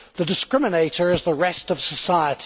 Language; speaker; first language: English; native; English